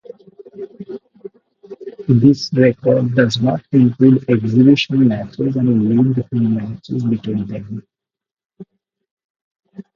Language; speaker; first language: English; non-native, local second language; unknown